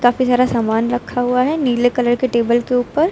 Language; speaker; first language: Hindi; native; Hindi